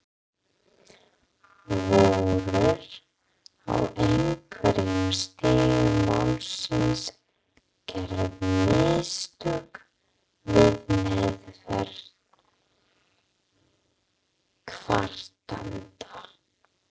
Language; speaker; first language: Icelandic; non-native, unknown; English